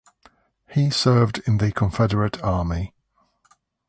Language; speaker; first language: English; native; English